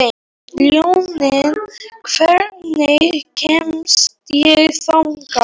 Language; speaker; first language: Icelandic; non-native, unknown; Polish